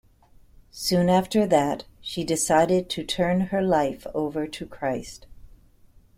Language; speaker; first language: English; native; English